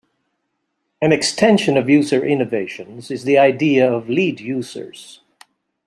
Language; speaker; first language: English; non-native, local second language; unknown